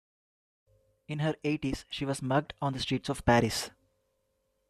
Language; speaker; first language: English; non-native, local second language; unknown